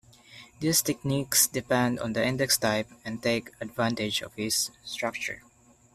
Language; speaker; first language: English; non-native, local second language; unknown